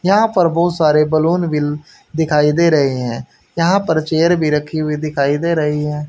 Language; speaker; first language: Hindi; native; Hindi